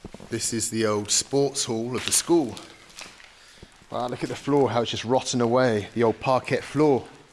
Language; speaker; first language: English; native; English